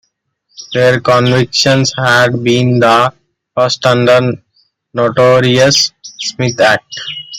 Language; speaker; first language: English; non-native, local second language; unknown